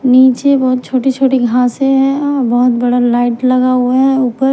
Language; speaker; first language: Hindi; non-native, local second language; Punjabi